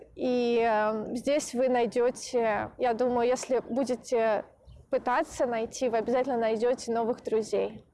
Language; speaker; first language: Russian; native; Russian